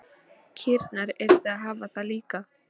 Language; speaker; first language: Icelandic; non-native, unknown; Polish